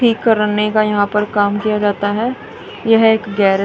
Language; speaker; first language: Hindi; non-native, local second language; Punjabi